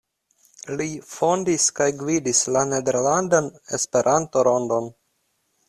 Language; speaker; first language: Esperanto; non-native, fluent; Russian